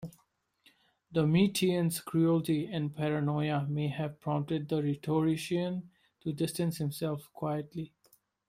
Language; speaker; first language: English; non-native, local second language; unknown